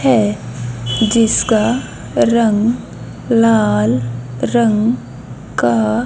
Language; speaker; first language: Hindi; native; Hindi